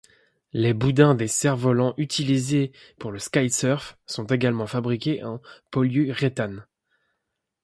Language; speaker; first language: French; native; French